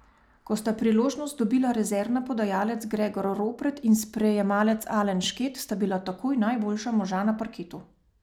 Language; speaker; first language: Slovenian; native; Slovenian